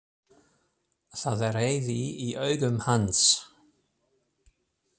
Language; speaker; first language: Icelandic; non-native, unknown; German